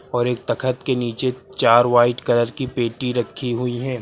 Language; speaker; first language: Hindi; native; Hindi